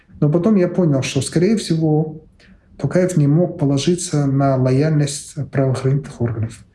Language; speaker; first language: Russian; native; Russian